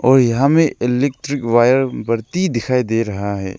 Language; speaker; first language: Hindi; non-native, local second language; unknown